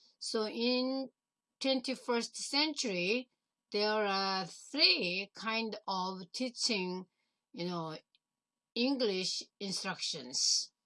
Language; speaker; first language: English; non-native, fluent; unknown